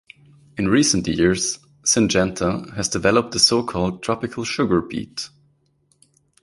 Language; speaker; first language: English; non-native, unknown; German